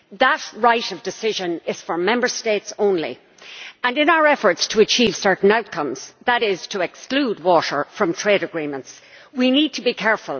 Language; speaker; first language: English; native; English